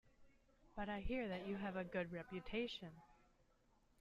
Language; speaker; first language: English; native; English